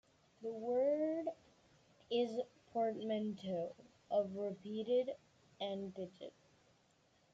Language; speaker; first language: English; native; English